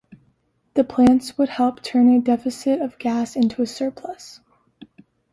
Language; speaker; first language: English; native; English